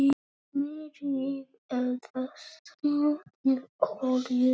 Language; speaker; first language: Icelandic; non-native, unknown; Polish